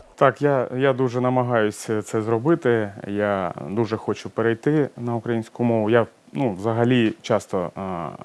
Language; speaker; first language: Ukrainian; non-native, local second language; Russian